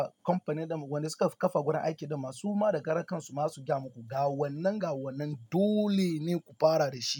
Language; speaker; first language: Hausa; non-native, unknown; Yoruba